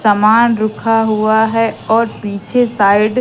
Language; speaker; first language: Hindi; native; Hindi